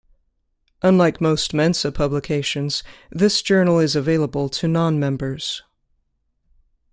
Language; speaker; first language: English; native; English